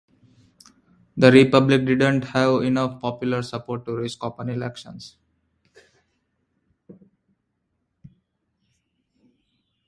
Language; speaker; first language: English; non-native, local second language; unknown